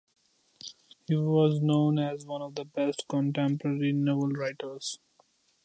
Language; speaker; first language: English; non-native, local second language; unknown